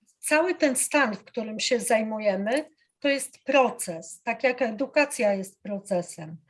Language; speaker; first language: Polish; native; Polish